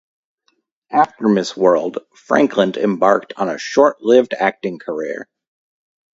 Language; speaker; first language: English; native; English